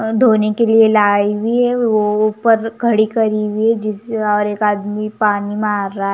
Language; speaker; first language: Hindi; non-native, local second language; Punjabi